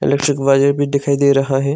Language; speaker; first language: Hindi; non-native, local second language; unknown